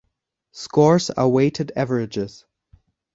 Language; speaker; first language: English; non-native, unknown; German